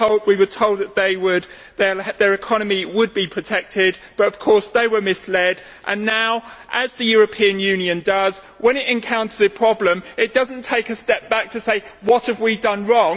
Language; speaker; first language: English; native; English